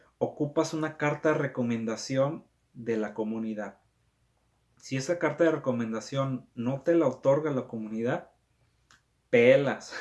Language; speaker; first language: Spanish; native; Spanish